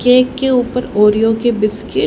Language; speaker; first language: Hindi; native; Hindi